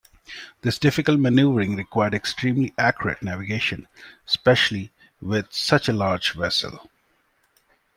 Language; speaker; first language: English; non-native, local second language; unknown